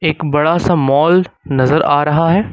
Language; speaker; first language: Hindi; native; Hindi